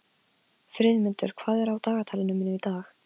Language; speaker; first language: Icelandic; non-native, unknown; Polish